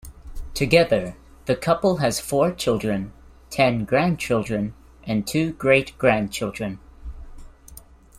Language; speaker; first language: English; native; English